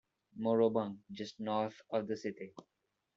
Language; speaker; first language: English; non-native, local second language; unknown